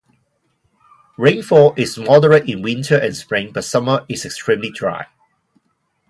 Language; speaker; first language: English; non-native, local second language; Cantonese